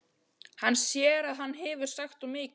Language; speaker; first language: Icelandic; native; Icelandic